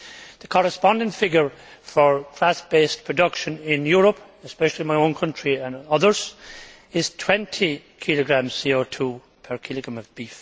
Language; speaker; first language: English; native; English